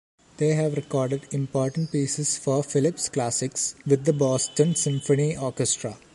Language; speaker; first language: English; non-native, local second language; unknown